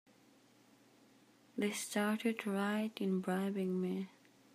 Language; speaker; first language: English; native; English